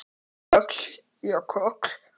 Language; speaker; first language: Icelandic; native; Icelandic